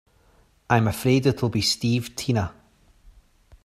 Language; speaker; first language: English; native; English